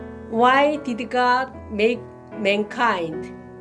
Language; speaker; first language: English; non-native, learner; Korean